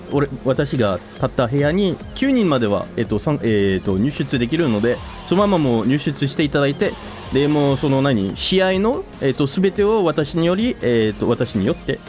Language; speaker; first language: Japanese; non-native, fluent; French